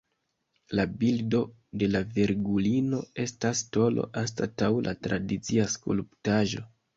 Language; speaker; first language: Esperanto; non-native, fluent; Kinyarwanda